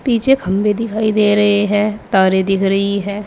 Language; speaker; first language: Hindi; native; Hindi